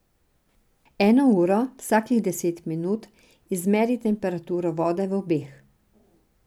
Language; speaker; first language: Slovenian; non-native, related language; Serbian